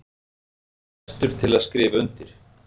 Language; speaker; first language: Icelandic; native; Icelandic